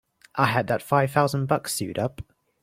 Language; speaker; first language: English; native; English